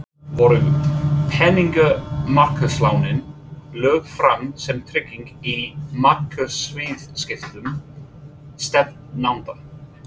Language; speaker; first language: Icelandic; non-native, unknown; English